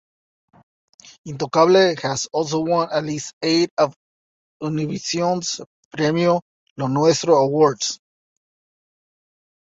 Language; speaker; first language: English; native; English